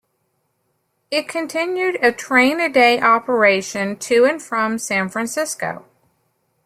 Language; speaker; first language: English; native; English